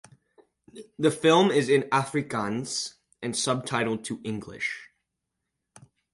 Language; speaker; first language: English; native; English